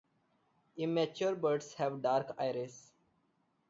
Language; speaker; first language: English; non-native, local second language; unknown